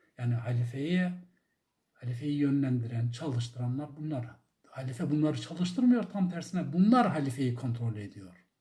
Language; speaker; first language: Turkish; non-native, local second language; Zaza